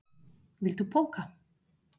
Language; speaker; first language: Icelandic; non-native, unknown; Spanish